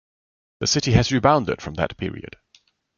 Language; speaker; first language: English; non-native, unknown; German